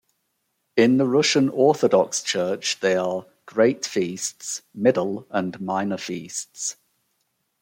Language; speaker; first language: English; native; English